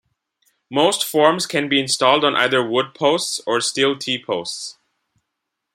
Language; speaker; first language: English; non-native, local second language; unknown